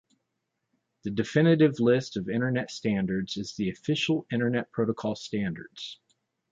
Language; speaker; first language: English; native; English